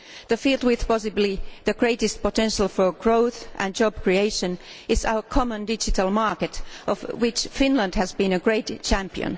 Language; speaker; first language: English; non-native, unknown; Finnish